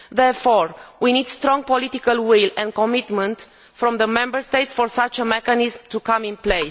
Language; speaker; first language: English; non-native, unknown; Romanian